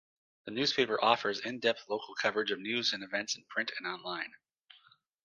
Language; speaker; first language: English; native; English